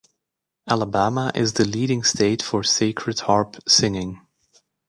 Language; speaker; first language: English; native; English